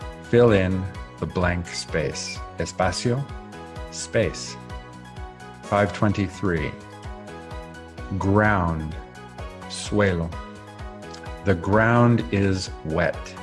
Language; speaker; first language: English; native; English